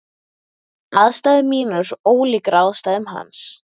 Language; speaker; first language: Icelandic; native; Icelandic